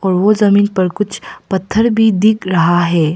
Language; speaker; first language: Hindi; early bilingual, other home language; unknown